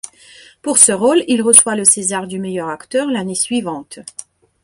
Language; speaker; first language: French; non-native, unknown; Belarusian